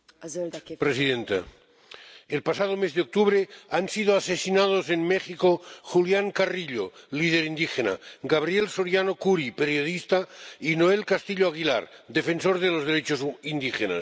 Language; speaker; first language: Spanish; non-native, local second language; Catalan